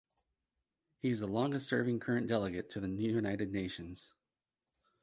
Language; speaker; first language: English; native; English